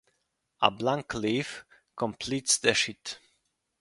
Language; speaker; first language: English; non-native, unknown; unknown